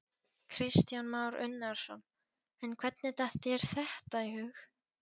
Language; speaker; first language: Icelandic; non-native, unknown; Polish